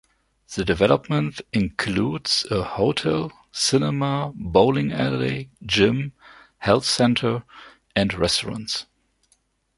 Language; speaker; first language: English; non-native, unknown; German